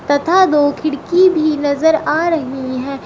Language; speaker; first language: Hindi; native; Hindi